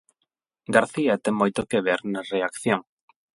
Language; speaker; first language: Galician; non-native, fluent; Spanish